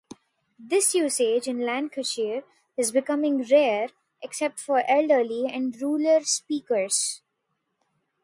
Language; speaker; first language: English; non-native, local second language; Telugu